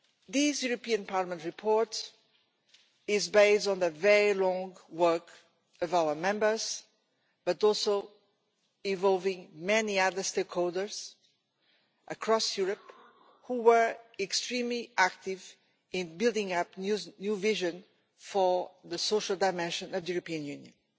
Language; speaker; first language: English; non-native, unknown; Portuguese